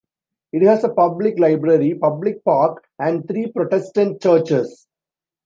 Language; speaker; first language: English; non-native, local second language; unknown